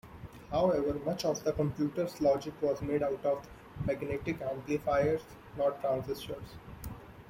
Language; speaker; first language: English; non-native, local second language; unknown